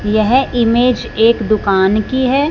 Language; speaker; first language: Hindi; non-native, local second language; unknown